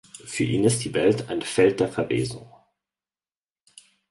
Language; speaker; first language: German; native; German